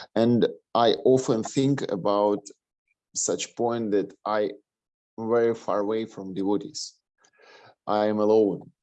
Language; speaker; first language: English; non-native, learner; Russian